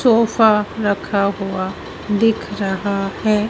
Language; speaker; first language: Hindi; native; Hindi